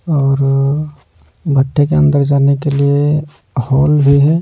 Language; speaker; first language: Hindi; non-native, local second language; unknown